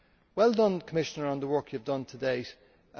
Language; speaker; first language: English; native; English